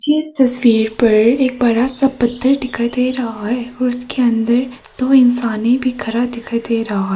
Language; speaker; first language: Hindi; non-native, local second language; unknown